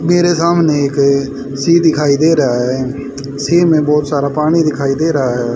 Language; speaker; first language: Hindi; native; Hindi